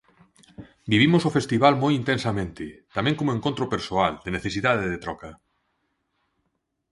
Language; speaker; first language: Galician; non-native, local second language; Spanish